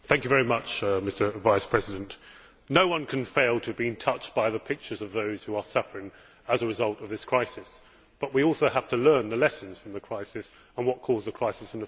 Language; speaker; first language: English; native; English